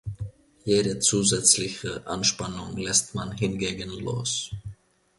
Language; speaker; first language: German; non-native, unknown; Finnish